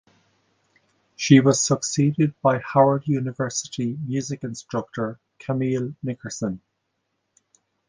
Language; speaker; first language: English; native; English